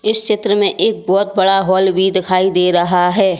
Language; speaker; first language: Hindi; native; Hindi